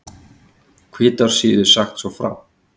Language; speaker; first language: Icelandic; native; Icelandic